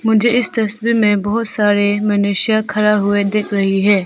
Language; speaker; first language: Hindi; non-native, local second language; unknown